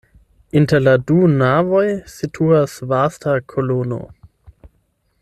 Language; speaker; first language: Esperanto; non-native, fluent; German